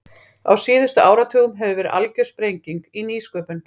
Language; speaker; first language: Icelandic; native; Icelandic